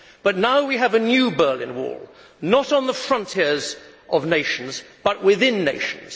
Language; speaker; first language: English; native; English